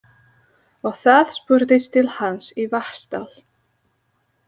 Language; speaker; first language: Icelandic; non-native, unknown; Slovak